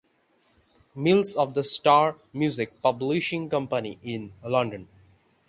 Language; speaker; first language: English; non-native, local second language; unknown